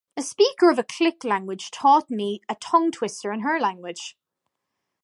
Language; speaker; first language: English; native; English